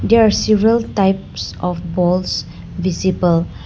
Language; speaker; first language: English; non-native, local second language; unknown